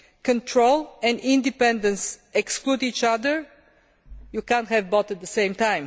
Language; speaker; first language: English; non-native, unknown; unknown